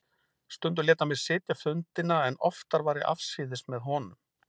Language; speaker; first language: Icelandic; native; Icelandic